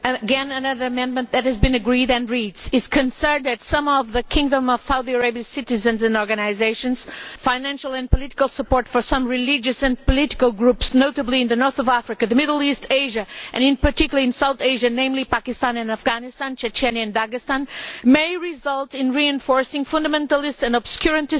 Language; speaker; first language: English; non-native, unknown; Portuguese